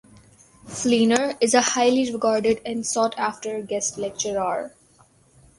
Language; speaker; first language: English; non-native, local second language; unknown